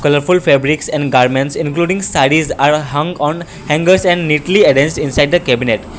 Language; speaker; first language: English; non-native, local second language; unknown